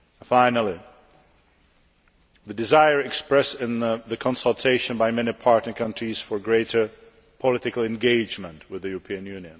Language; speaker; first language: English; non-native, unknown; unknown